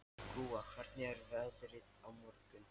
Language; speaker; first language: Icelandic; non-native, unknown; Lithuanian